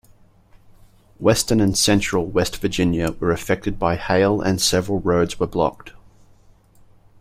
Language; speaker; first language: English; native; English